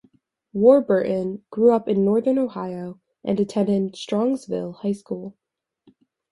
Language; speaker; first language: English; native; English